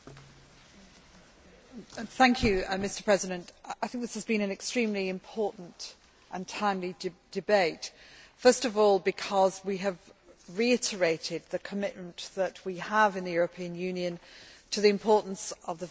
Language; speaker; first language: English; native; English